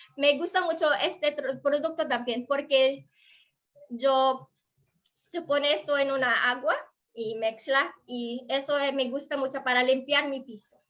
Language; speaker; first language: Spanish; non-native, learner; Filipino